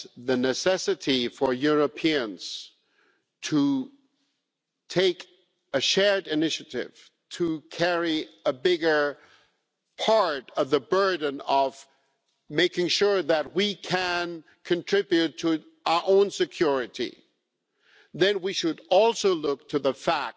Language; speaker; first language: English; non-native, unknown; German